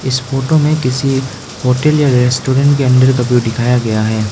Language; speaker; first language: Hindi; non-native, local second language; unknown